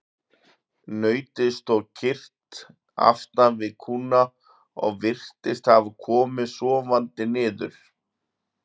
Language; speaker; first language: Icelandic; native; Icelandic